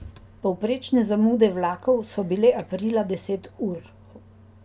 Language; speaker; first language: Slovenian; native; Slovenian